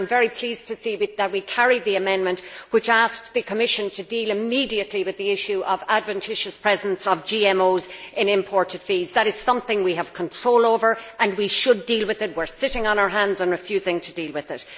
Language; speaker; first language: English; native; English